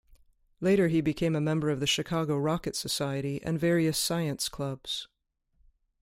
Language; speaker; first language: English; native; English